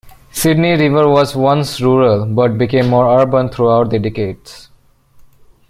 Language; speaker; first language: English; non-native, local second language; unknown